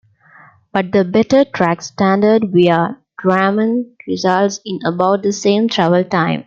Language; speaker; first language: English; non-native, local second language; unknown